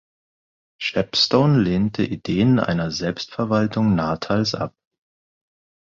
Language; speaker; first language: German; non-native, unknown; English